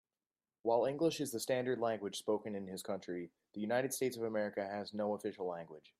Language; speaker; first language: English; native; English